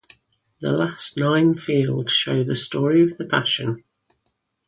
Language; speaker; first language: English; native; English